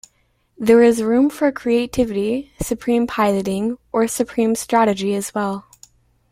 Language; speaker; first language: English; native; English